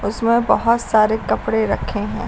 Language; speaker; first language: Hindi; native; Hindi